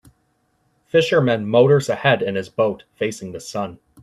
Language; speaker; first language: English; native; English